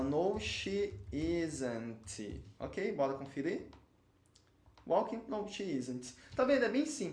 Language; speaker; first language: English; non-native, fluent; Portuguese